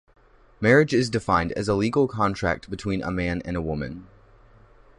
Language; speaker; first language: English; native; English